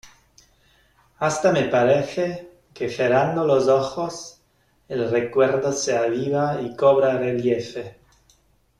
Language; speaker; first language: Spanish; non-native, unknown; German